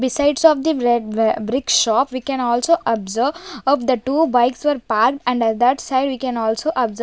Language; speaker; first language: English; non-native, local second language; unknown